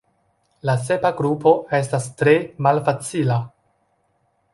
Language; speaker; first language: Esperanto; non-native, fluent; Chinese